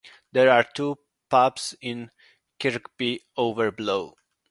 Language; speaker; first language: English; non-native, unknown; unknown